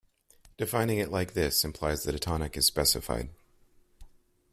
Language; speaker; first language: English; native; English